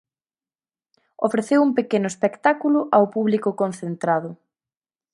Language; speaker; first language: Galician; native; Galician